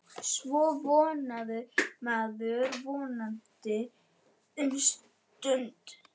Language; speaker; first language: Icelandic; non-native, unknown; German